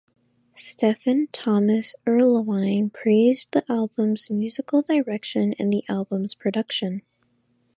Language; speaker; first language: English; native; English